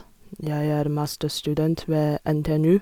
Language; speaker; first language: Norwegian; non-native, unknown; Chinese